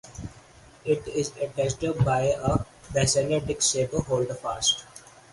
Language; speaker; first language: English; non-native, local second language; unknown